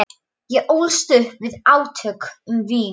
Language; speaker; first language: Icelandic; non-native, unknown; Polish